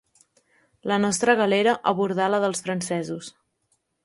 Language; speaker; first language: Catalan; native; Catalan